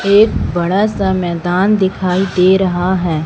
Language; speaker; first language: Hindi; native; Hindi